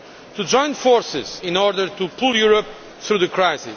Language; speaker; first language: English; non-native, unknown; Portuguese